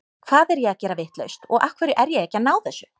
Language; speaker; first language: Icelandic; native; Icelandic